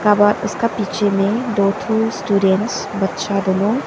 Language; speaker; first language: Hindi; early bilingual, other home language; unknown